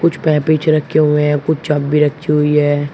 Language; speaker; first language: Hindi; native; Hindi